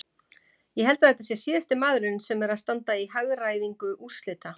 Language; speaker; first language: Icelandic; native; Icelandic